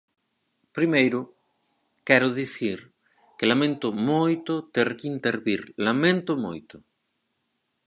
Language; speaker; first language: Galician; native; Galician